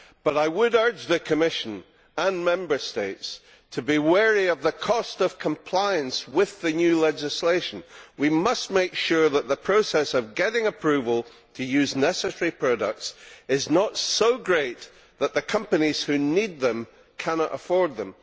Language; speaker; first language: English; native; English